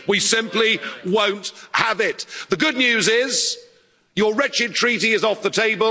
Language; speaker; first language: English; native; English